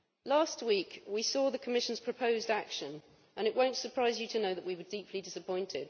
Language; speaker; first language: English; native; English